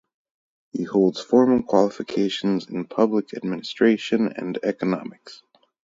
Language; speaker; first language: English; native; English